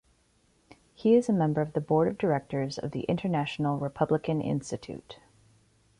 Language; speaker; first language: English; native; English